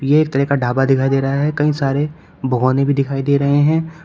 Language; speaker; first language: Hindi; native; Hindi